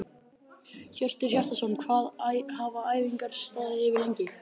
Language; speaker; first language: Icelandic; native; Icelandic